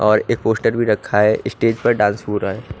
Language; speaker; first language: Hindi; native; Hindi